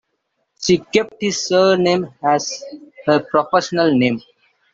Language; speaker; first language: English; non-native, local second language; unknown